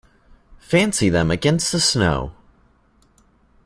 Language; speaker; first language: English; native; English